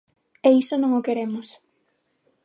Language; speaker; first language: Galician; non-native, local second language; Spanish